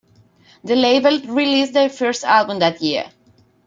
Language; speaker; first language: English; non-native, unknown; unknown